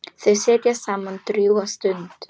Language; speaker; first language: Icelandic; non-native, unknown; Polish